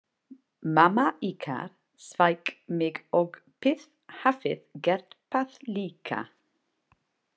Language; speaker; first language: Icelandic; non-native, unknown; English